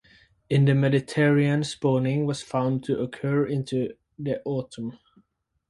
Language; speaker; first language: English; native; English